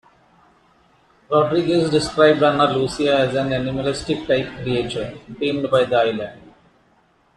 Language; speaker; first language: English; non-native, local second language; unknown